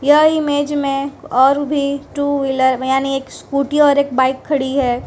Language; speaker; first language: Hindi; non-native, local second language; Gujarati